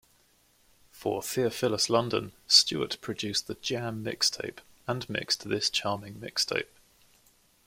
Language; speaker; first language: English; native; English